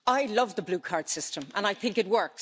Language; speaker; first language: English; native; English